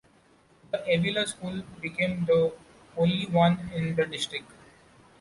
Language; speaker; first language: English; non-native, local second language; Marathi